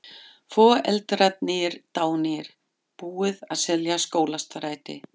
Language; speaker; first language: Icelandic; non-native, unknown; German